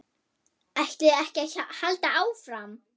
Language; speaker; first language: Icelandic; non-native, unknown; German